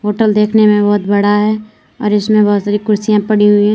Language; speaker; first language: Hindi; native; Hindi